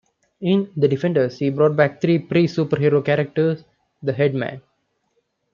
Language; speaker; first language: English; non-native, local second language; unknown